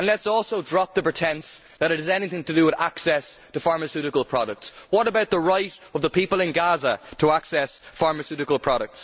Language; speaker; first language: English; native; English